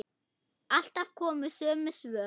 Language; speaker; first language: Icelandic; non-native, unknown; German